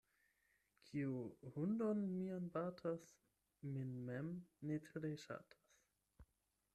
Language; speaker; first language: Esperanto; non-native, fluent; German